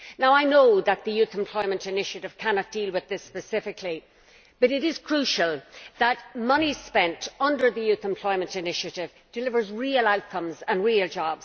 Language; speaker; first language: English; native; English